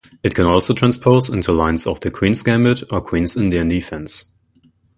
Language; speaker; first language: English; non-native, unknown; German